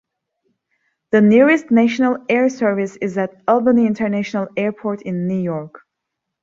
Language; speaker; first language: English; non-native, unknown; Turkish